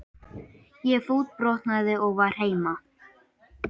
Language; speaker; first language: Icelandic; native; Icelandic